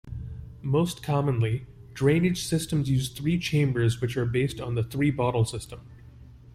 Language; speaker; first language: English; native; English